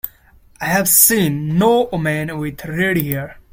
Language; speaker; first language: English; non-native, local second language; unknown